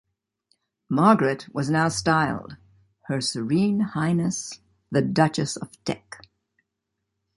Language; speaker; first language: English; native; English